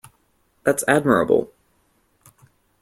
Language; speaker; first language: English; native; English